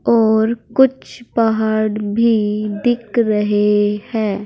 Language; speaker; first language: Hindi; native; Hindi